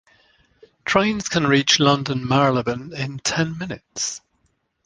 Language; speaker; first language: English; native; English